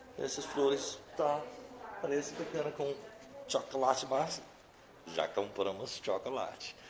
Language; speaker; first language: Portuguese; non-native, fluent; English